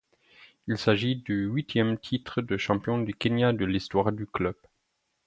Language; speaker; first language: French; non-native, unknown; German